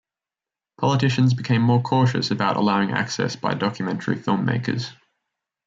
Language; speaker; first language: English; native; English